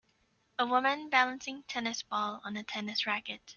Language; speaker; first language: English; native; English